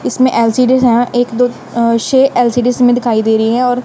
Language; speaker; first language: Hindi; non-native, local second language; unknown